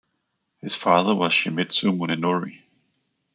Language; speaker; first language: English; non-native, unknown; Danish